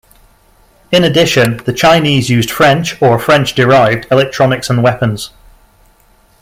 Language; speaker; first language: English; native; English